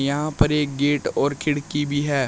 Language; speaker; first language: Hindi; native; Hindi